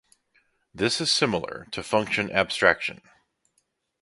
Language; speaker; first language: English; native; English